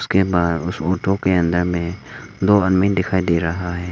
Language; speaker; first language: Hindi; non-native, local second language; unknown